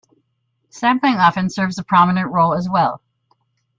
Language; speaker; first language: English; native; English